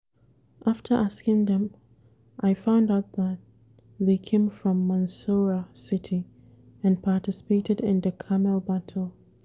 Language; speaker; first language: English; non-native, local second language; Hausa